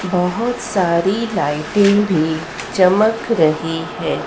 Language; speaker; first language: Hindi; native; Hindi